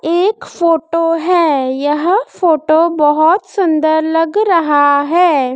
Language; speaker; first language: Hindi; native; Hindi